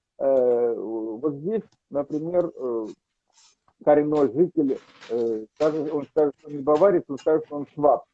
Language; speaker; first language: Russian; native; Russian